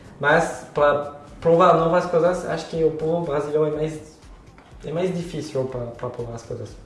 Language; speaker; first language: Portuguese; non-native, fluent; French